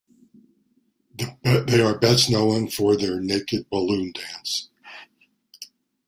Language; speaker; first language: English; native; English